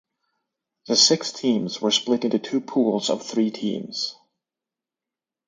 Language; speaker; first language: English; native; English